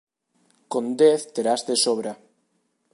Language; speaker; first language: Galician; native; Galician